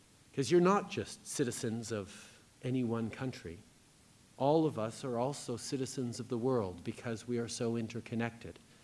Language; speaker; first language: English; native; English